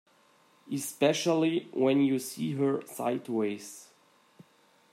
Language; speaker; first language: English; non-native, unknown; German